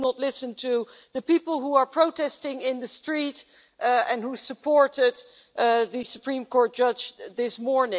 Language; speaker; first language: English; non-native, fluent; Dutch